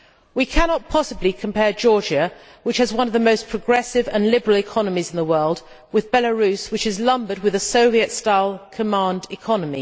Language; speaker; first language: English; native; English